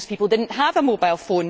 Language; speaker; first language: English; native; English